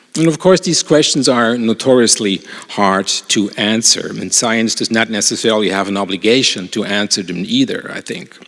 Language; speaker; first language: English; non-native, fluent; German